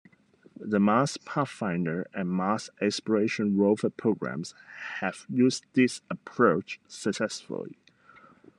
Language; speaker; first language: English; non-native, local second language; Cantonese